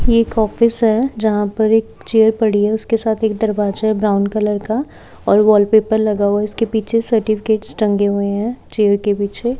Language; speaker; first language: Hindi; native; Hindi